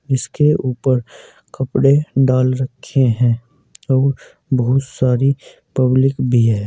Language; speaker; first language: Hindi; native; Hindi